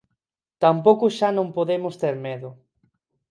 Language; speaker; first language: Galician; non-native, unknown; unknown